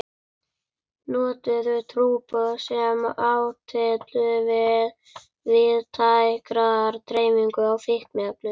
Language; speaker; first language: Icelandic; native; Icelandic